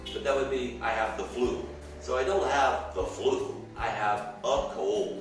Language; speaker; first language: English; native; English